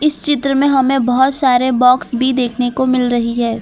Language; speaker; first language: Hindi; non-native, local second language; Gujarati